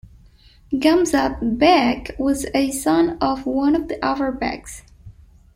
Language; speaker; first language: English; non-native, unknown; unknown